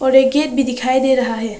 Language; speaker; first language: Hindi; non-native, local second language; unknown